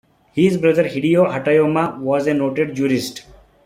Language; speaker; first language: English; non-native, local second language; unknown